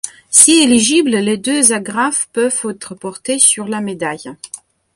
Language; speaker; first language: French; non-native, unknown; Belarusian